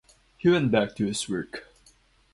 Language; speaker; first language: English; non-native, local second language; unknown